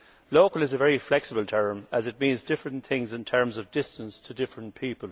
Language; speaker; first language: English; native; English